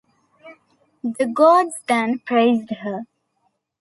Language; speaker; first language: English; non-native, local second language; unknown